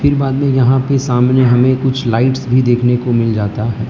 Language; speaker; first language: Hindi; non-native, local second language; Gujarati